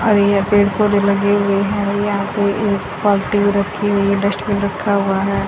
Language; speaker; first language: Hindi; native; Hindi